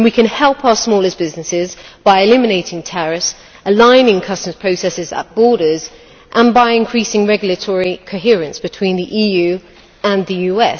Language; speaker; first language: English; native; English